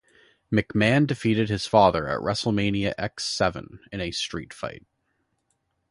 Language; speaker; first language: English; native; English